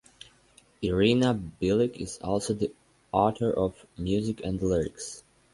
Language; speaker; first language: English; non-native, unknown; Serbian